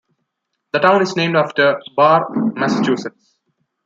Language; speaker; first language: English; non-native, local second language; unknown